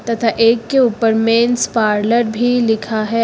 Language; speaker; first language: Hindi; native; Hindi